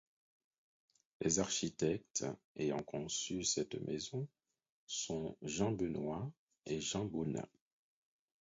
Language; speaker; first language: French; non-native, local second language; Haitian Creole